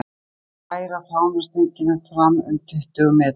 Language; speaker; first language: Icelandic; native; Icelandic